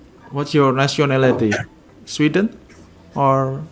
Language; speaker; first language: English; non-native, learner; Indonesian